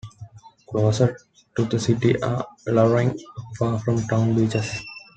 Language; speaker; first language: English; non-native, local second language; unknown